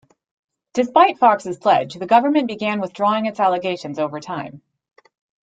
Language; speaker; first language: English; native; English